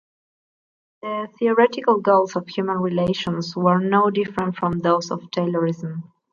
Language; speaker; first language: English; non-native, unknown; Spanish